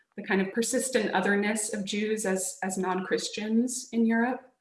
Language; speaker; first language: English; native; English